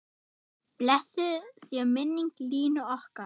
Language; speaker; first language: Icelandic; non-native, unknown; German